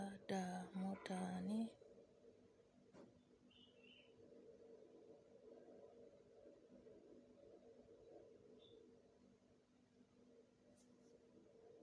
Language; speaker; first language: Hausa; native; Hausa